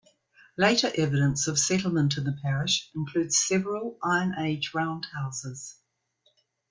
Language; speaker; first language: English; native; English